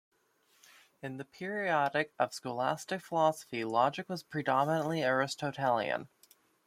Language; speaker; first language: English; native; English